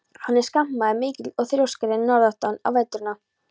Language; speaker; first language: Icelandic; non-native, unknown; Polish